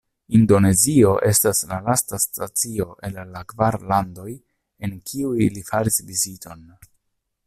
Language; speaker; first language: Esperanto; non-native, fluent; Italian